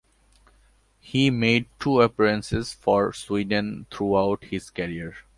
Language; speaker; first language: English; non-native, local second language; Bangla